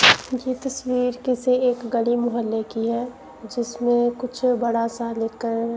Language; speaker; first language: Hindi; non-native, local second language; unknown